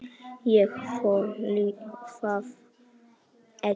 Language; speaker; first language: Icelandic; non-native, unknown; Polish